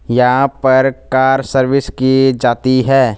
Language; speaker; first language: Hindi; non-native, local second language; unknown